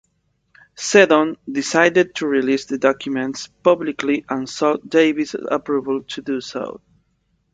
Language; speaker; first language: English; non-native, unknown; Spanish